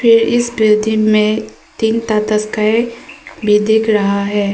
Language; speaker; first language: Hindi; early bilingual, other home language; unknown